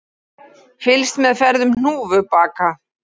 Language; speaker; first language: Icelandic; native; Icelandic